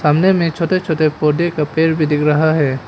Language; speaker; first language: Hindi; non-native, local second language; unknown